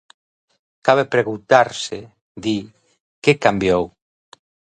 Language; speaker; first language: Galician; native; Galician